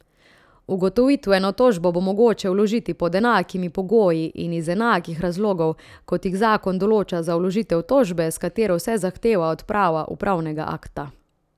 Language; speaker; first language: Slovenian; native; Slovenian